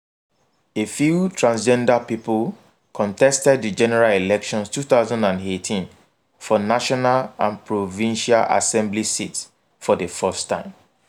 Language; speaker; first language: English; non-native, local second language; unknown